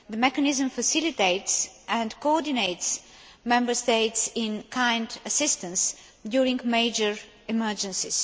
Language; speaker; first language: English; non-native, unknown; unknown